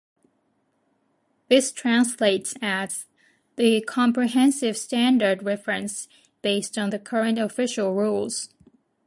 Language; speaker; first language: English; non-native, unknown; Japanese